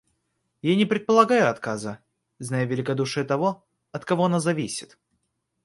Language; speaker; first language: Russian; native; Russian